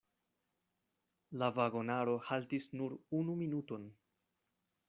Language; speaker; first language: Esperanto; non-native, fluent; Spanish